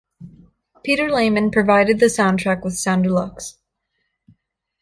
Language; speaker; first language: English; native; English